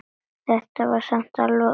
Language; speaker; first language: Icelandic; non-native, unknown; Latvian